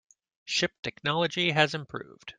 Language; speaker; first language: English; native; English